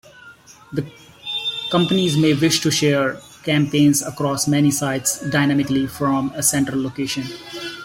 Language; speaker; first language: English; non-native, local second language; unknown